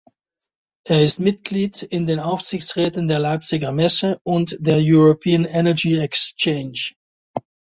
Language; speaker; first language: German; non-native, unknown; Dutch